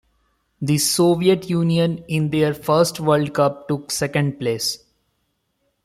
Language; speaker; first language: English; non-native, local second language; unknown